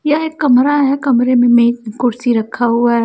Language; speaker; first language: Hindi; native; Hindi